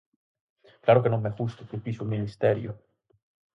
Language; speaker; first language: Galician; native; Galician